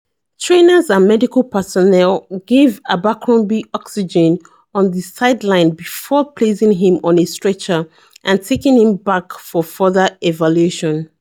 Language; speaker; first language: English; non-native, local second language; Yoruba